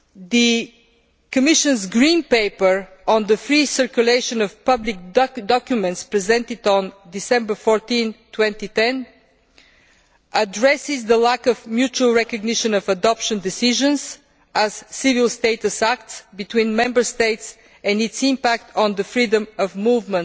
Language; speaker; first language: English; non-native, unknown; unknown